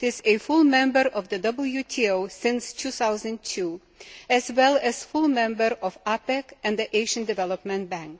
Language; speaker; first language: English; non-native, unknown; Lithuanian